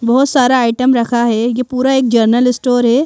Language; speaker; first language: Hindi; native; Hindi